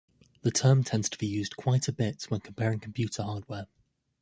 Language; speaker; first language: English; native; English